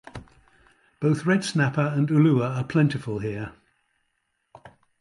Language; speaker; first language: English; native; English